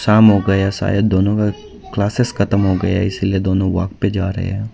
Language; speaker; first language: Hindi; non-native, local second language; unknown